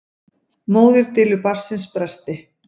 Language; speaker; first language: Icelandic; native; Icelandic